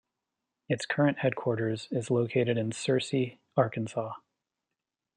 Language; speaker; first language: English; native; English